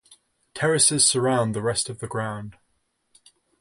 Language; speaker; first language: English; native; English